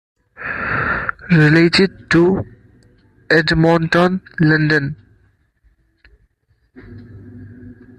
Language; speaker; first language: English; native; English